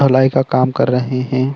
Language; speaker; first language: Hindi; non-native, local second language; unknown